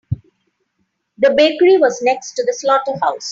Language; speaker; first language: English; non-native, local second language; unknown